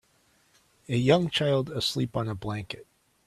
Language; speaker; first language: English; native; English